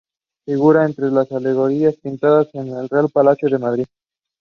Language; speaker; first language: English; non-native, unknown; Spanish